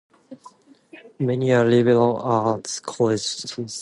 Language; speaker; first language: English; non-native, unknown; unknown